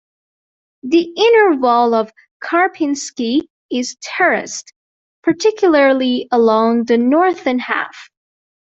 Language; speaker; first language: English; non-native, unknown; Persian